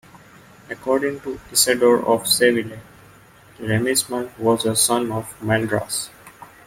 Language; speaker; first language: English; non-native, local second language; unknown